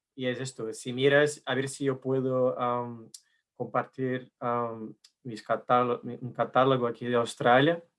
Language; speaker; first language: Spanish; non-native, related language; Portuguese